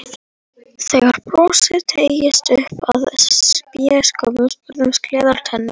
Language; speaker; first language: Icelandic; non-native, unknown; Polish